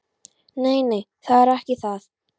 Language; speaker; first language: Icelandic; non-native, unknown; Polish